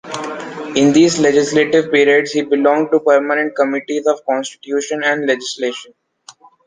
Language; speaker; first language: English; non-native, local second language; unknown